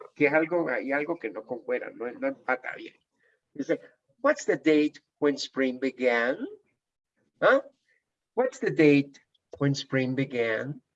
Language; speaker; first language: Spanish; native; Spanish